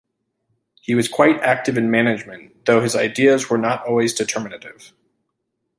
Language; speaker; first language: English; native; English